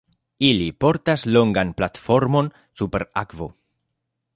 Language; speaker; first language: Esperanto; non-native, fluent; Spanish